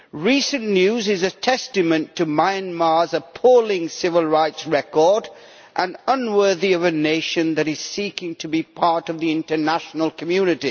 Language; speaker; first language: English; native; English